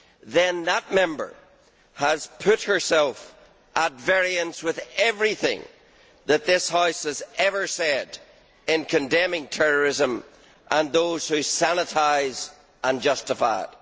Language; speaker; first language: English; native; English